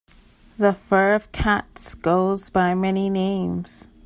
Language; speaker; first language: English; native; English